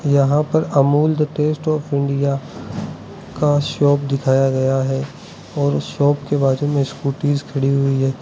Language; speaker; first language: Hindi; non-native, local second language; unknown